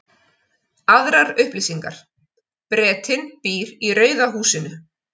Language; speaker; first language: Icelandic; native; Icelandic